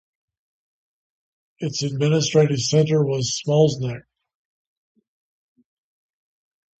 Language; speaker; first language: English; native; English